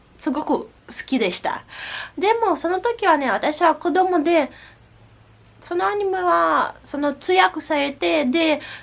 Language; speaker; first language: Japanese; non-native, fluent; Russian